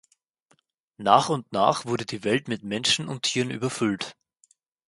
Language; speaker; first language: German; native; German